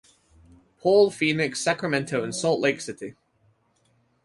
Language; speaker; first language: English; native; English